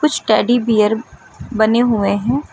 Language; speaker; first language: Hindi; native; Hindi